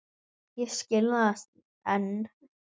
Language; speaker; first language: Icelandic; native; Icelandic